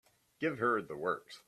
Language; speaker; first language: English; native; English